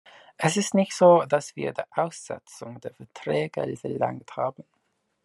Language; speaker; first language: German; non-native, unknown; English